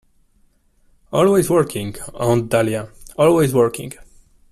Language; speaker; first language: English; non-native, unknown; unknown